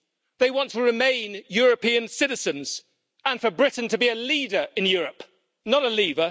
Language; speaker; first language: English; native; English